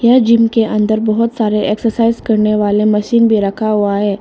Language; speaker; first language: Hindi; non-native, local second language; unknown